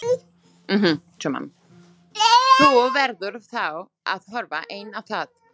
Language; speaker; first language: Icelandic; non-native, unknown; Slovak